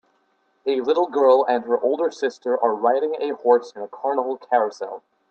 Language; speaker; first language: English; native; English